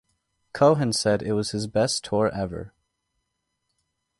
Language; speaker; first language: English; native; English